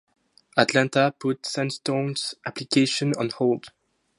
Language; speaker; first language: English; non-native, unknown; French